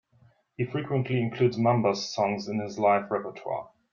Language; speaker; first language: English; non-native, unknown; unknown